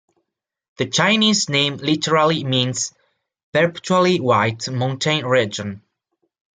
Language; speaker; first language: English; non-native, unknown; Italian